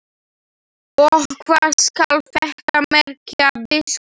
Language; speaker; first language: Icelandic; non-native, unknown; Slovak